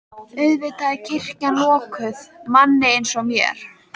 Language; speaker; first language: Icelandic; native; Icelandic